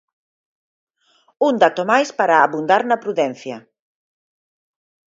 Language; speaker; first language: Galician; native; Galician